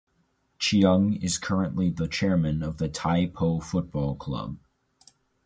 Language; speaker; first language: English; native; English